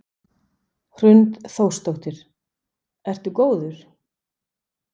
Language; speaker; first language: Icelandic; non-native, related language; Danish